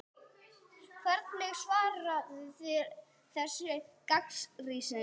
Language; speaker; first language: Icelandic; non-native, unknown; English